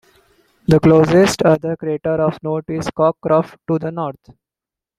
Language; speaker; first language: English; non-native, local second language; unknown